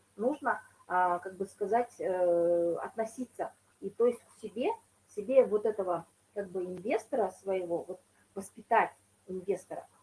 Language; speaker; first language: Russian; non-native, local second language; Kazakh